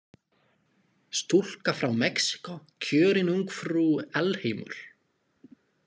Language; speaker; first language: Icelandic; non-native, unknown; Slovak